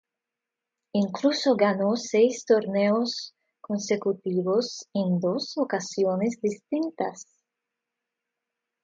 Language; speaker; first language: Spanish; non-native, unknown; Russian